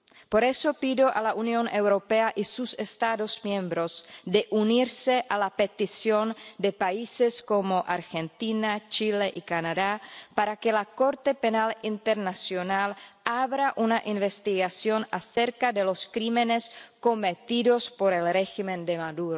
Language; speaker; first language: Spanish; non-native, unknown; Czech